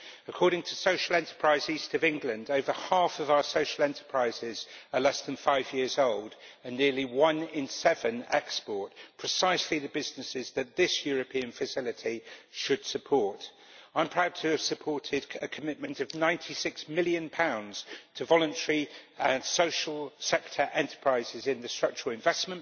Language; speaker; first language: English; native; English